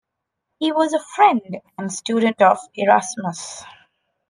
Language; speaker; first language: English; non-native, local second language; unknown